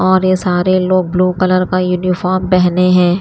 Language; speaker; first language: Hindi; native; Hindi